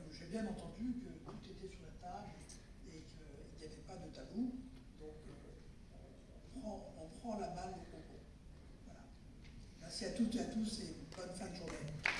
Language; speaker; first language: French; native; French